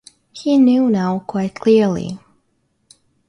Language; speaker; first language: English; non-native, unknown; Russian